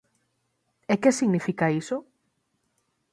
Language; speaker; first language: Galician; native; Galician